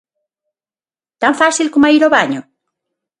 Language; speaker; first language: Galician; non-native, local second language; Spanish